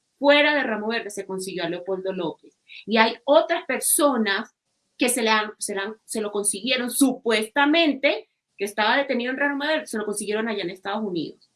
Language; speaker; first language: Spanish; native; Spanish